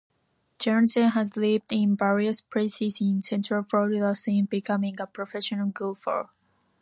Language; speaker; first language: English; non-native, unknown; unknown